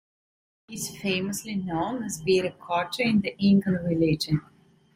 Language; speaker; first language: English; non-native, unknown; Italian